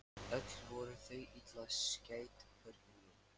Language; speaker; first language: Icelandic; non-native, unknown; Lithuanian